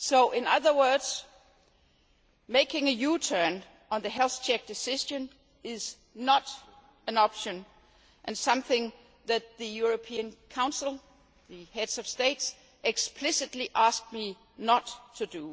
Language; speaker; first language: English; non-native, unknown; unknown